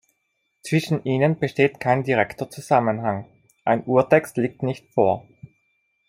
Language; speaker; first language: German; non-native, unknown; Italian